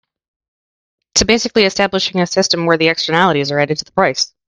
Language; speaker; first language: English; native; English